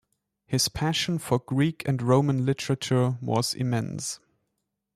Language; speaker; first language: English; non-native, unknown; German